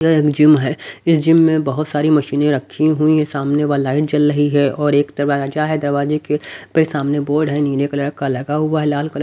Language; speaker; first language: Hindi; native; Hindi